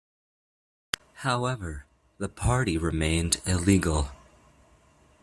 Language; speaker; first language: English; native; English